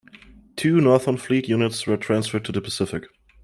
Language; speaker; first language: English; non-native, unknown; German